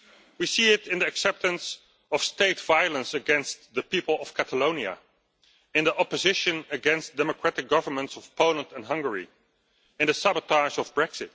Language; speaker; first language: English; non-native, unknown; Dutch